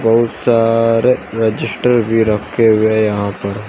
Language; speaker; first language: Hindi; native; Hindi